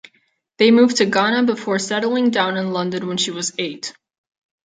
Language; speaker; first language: English; non-native, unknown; Catalan